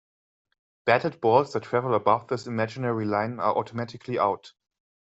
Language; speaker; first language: English; non-native, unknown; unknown